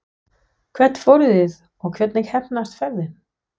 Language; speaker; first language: Icelandic; non-native, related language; Danish